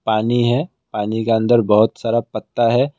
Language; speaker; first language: Hindi; non-native, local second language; Assamese